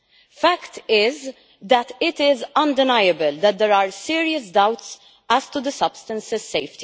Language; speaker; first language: English; non-native, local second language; Maltese